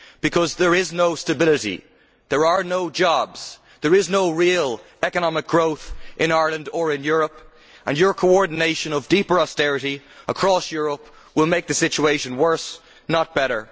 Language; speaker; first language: English; native; English